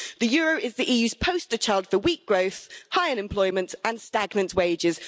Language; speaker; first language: English; native; English